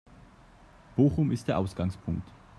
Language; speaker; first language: German; native; German